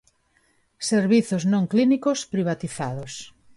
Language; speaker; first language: Galician; non-native, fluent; Spanish